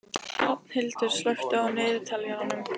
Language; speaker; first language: Icelandic; non-native, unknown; Lithuanian